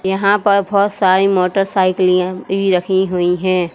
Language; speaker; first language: Hindi; native; Hindi